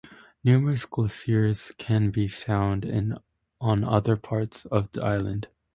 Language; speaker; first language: English; native; English